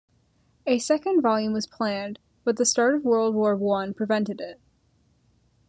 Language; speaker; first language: English; native; English